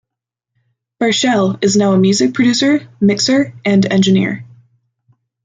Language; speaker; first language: English; native; English